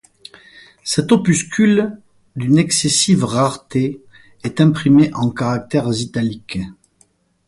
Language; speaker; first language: French; native; French